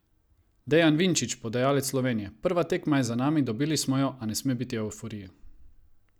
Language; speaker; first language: Slovenian; non-native, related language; Croatian